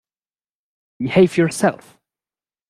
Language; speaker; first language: English; non-native, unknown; German